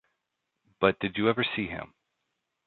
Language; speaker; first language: English; native; English